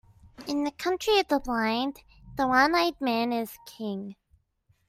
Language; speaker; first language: English; native; English